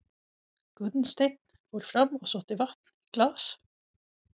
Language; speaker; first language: Icelandic; non-native, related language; Swedish